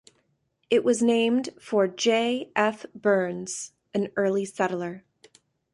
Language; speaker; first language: English; native; English